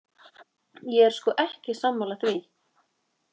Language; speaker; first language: Icelandic; native; Icelandic